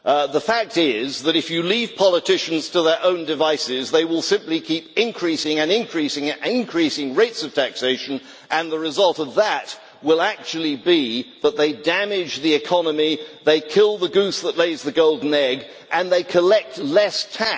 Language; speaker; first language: English; native; English